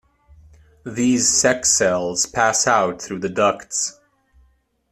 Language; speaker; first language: English; native; English